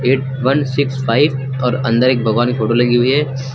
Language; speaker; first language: Hindi; native; Hindi